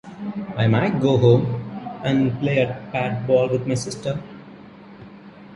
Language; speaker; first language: English; non-native, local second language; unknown